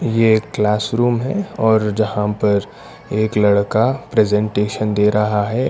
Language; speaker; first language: Hindi; non-native, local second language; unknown